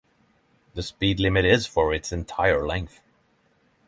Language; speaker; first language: English; non-native, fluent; Norwegian